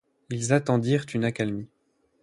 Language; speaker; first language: French; native; French